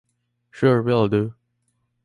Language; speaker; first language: English; non-native, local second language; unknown